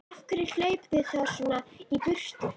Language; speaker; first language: Icelandic; native; Icelandic